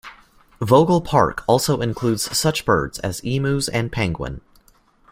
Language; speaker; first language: English; native; English